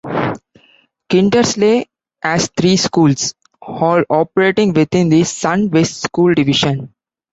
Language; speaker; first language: English; non-native, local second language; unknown